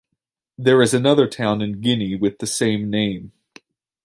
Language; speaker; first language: English; native; English